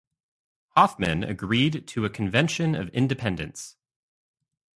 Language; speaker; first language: English; native; English